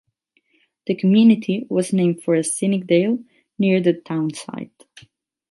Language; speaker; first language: English; non-native, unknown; Catalan